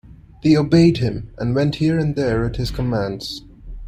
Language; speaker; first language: English; non-native, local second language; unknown